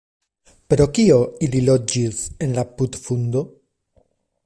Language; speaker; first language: Esperanto; non-native, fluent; Spanish